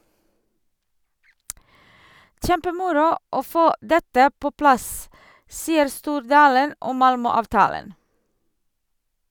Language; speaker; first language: Norwegian; non-native, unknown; Serbian